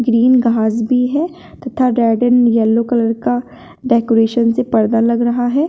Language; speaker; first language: Hindi; native; Hindi